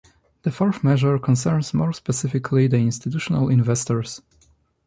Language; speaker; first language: English; non-native, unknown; Polish